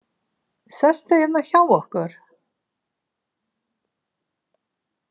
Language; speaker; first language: Icelandic; native; Icelandic